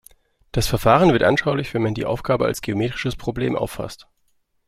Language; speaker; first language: German; native; German